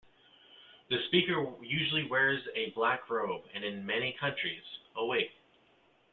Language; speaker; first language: English; native; English